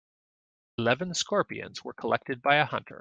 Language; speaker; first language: English; native; English